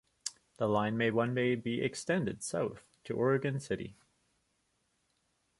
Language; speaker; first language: English; native; English